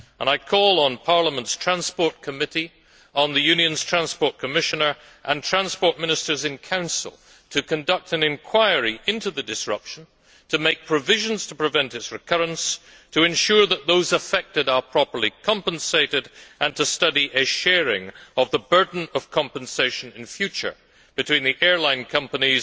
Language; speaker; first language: English; native; English